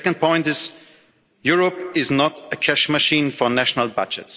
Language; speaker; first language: English; non-native, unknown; German